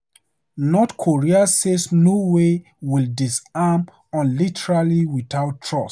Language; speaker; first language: English; non-native, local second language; Hausa